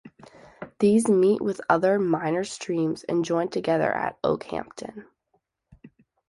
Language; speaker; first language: English; native; English